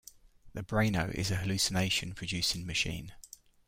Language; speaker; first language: English; native; English